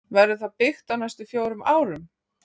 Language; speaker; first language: Icelandic; native; Icelandic